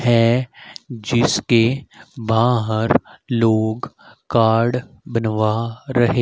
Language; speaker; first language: Hindi; native; Hindi